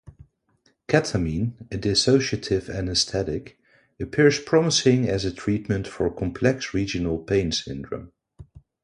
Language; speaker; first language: English; non-native, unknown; Dutch